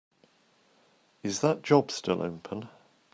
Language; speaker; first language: English; native; English